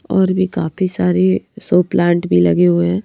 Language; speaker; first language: Hindi; native; Hindi